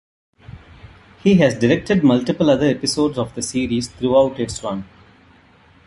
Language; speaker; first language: English; non-native, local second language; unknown